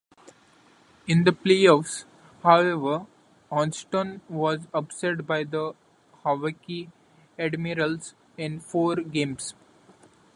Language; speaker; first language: English; non-native, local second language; Marathi